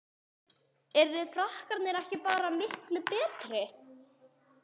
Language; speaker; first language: Icelandic; non-native, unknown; English